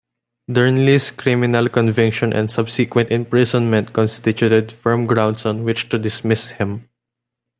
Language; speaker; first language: English; non-native, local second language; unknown